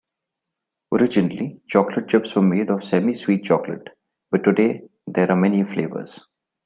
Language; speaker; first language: English; non-native, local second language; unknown